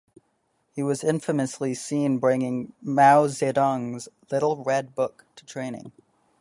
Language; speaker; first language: English; native; English